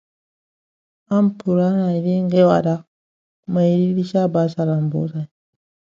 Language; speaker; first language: English; non-native, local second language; Hausa